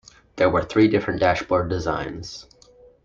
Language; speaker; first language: English; native; English